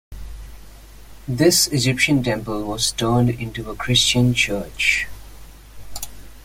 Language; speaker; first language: English; non-native, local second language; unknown